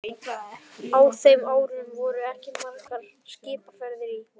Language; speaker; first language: Icelandic; native; Icelandic